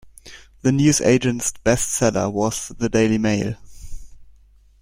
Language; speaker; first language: English; non-native, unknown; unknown